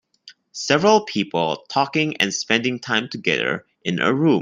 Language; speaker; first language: English; non-native, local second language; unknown